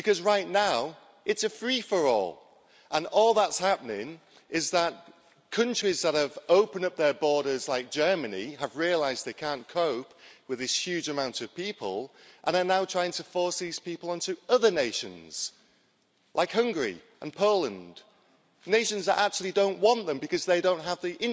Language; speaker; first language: English; native; English